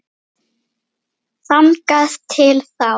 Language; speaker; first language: Icelandic; native; Icelandic